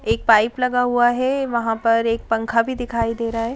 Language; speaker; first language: Hindi; native; Hindi